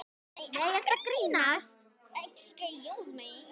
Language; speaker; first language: Icelandic; native; Icelandic